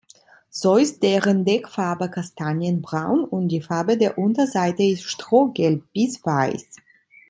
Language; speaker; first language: German; non-native, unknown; Italian